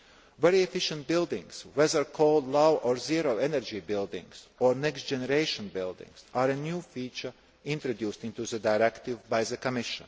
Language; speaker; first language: English; non-native, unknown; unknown